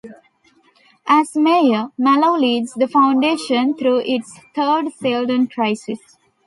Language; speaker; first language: English; non-native, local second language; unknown